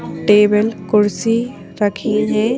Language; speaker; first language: Hindi; native; Hindi